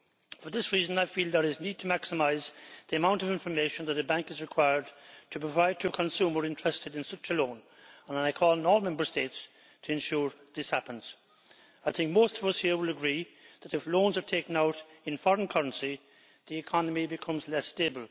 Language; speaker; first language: English; native; English